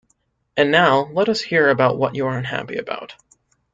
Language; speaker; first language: English; native; English